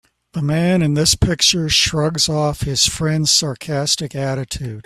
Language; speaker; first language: English; native; English